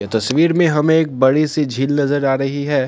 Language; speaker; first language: Hindi; non-native, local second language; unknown